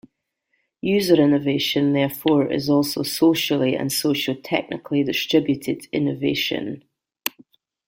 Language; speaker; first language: English; native; English